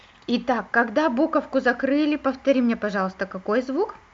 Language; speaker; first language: Russian; native; Russian